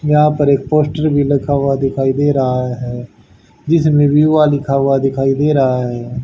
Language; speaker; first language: Hindi; native; Hindi